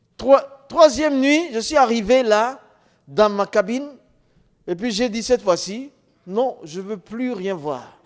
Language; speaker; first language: French; non-native, local second language; Dyula